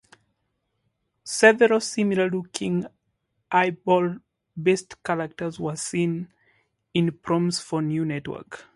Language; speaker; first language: English; native; English